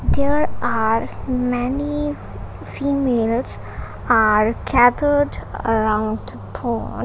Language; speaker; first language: English; non-native, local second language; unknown